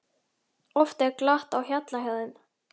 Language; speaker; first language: Icelandic; native; Icelandic